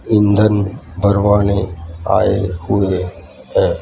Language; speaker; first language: Hindi; non-native, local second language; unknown